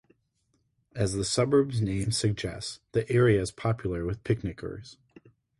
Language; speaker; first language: English; native; English